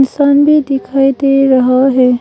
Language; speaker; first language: Hindi; early bilingual, other home language; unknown